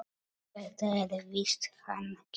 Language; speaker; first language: Icelandic; non-native, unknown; Polish